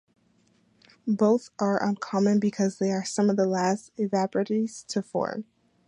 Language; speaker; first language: English; native; English